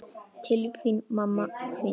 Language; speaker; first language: Icelandic; non-native, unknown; Polish